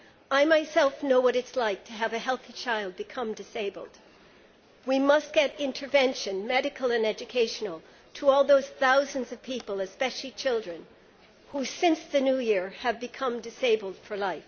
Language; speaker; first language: English; native; English